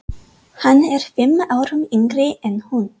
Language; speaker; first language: Icelandic; non-native, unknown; English